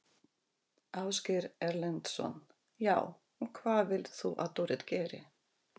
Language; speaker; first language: Icelandic; non-native, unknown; Russian